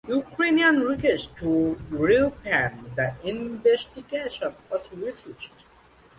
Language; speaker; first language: English; non-native, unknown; Bangla